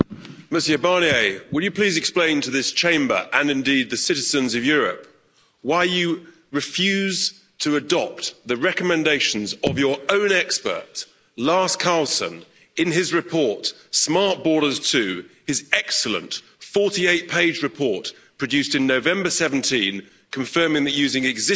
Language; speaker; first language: English; native; English